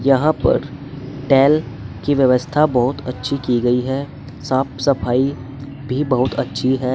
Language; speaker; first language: Hindi; native; Hindi